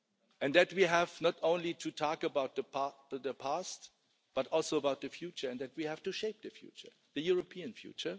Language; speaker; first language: English; non-native, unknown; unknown